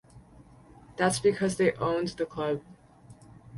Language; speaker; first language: English; native; English